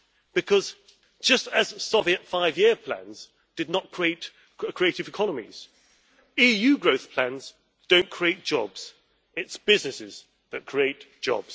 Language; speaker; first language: English; native; English